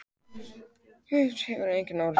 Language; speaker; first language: Icelandic; native; Icelandic